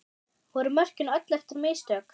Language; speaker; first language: Icelandic; non-native, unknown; German